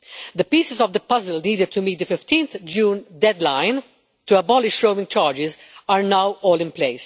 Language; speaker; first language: English; non-native, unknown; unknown